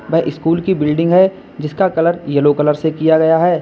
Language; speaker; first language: Hindi; native; Hindi